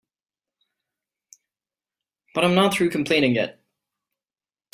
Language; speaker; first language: English; native; English